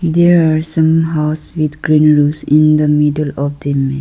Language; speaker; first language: English; non-native, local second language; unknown